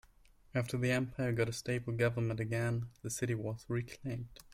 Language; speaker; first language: English; non-native, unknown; German